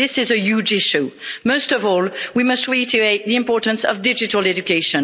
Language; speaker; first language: English; non-native, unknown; French